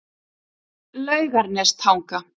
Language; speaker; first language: Icelandic; native; Icelandic